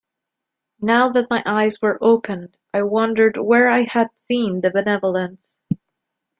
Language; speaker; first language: English; non-native, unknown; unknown